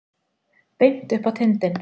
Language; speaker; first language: Icelandic; native; Icelandic